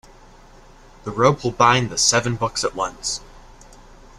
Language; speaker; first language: English; native; English